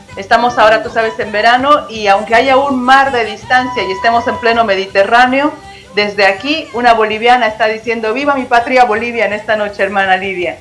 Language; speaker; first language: Spanish; native; Spanish